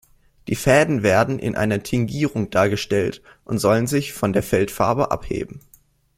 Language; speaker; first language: German; native; German